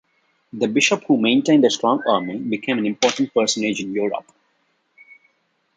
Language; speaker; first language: English; non-native, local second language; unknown